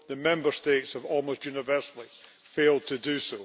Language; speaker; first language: English; native; English